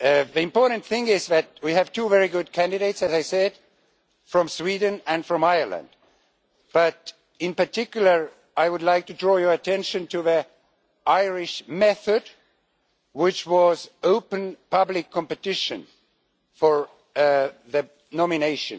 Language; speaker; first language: English; non-native, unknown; Estonian